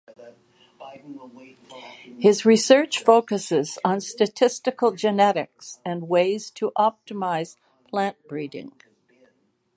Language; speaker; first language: English; native; English